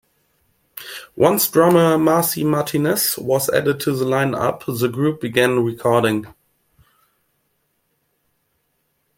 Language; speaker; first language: English; non-native, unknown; German